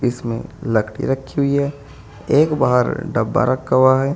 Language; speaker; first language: Hindi; native; Hindi